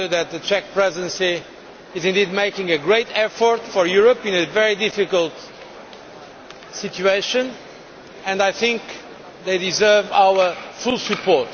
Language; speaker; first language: English; non-native, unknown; Portuguese